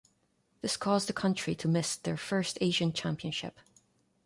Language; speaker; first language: English; non-native, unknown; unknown